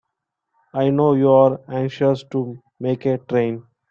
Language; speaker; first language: English; non-native, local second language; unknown